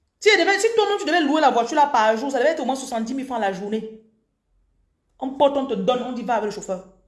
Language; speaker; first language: French; non-native, local second language; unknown